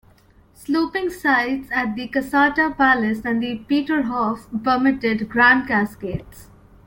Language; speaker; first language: English; non-native, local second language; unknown